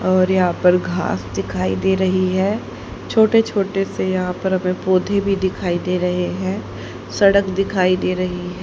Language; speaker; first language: Hindi; native; Hindi